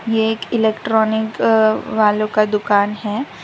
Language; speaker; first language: Hindi; non-native, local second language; Gujarati